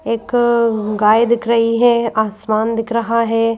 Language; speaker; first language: Hindi; native; Hindi